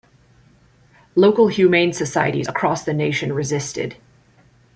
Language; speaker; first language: English; native; English